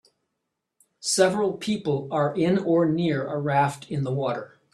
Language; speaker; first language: English; native; English